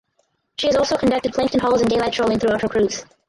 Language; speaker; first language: English; native; English